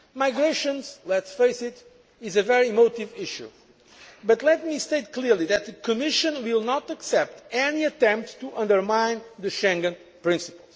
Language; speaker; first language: English; non-native, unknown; Portuguese